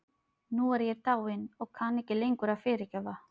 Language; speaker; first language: Icelandic; non-native, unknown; Filipino